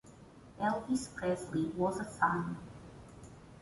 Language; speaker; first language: English; non-native, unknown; Portuguese